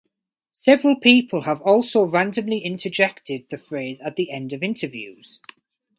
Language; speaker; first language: English; native; English